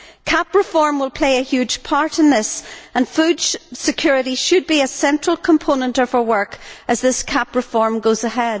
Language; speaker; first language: English; native; English